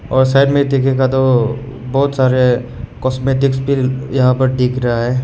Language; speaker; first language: Hindi; non-native, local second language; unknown